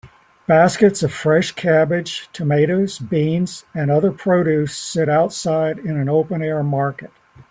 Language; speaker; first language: English; native; English